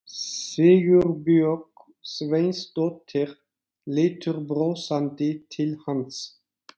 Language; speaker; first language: Icelandic; non-native, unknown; Turkish